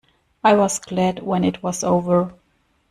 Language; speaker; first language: English; non-native, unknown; German